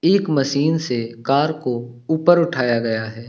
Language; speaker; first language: Hindi; native; Hindi